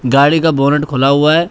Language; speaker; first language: Hindi; native; Hindi